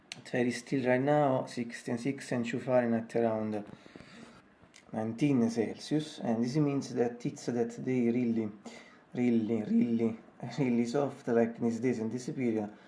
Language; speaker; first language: English; non-native, learner; Italian